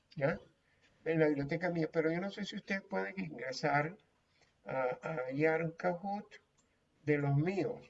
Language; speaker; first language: Spanish; native; Spanish